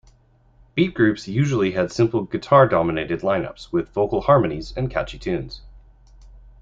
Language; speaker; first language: English; native; English